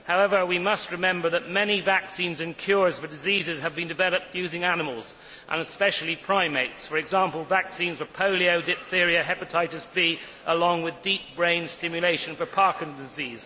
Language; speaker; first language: English; native; English